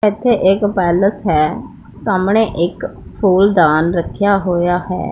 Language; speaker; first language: Hindi; non-native, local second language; Punjabi